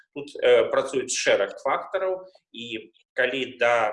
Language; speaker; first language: Belarusian; non-native, local second language; Russian